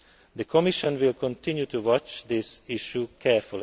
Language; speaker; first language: English; non-native, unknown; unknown